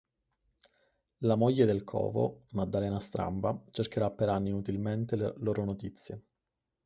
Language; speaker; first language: Italian; native; Italian